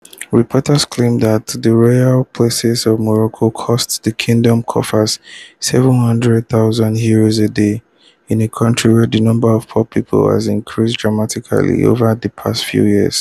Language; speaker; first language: English; non-native, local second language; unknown